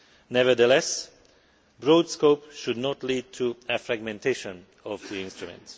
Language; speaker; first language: English; non-native, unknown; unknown